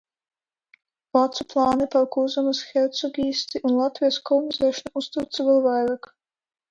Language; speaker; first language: Latvian; non-native, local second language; Russian